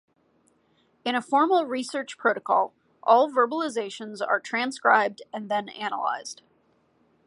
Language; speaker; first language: English; native; English